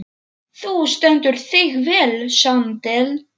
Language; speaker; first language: Icelandic; non-native, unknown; Polish